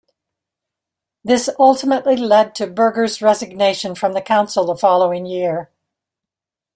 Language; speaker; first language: English; native; English